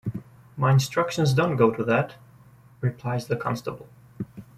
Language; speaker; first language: English; native; English